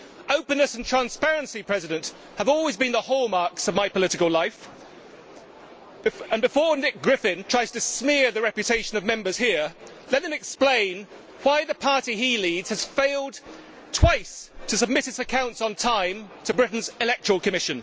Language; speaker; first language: English; native; English